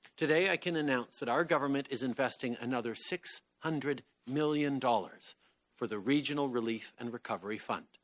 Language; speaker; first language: English; early bilingual, other home language; French